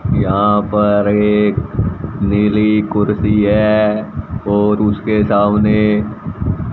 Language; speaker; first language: Hindi; native; Hindi